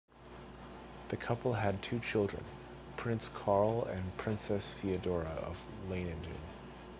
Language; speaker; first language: English; native; English